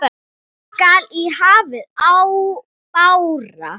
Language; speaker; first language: Icelandic; non-native, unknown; Thai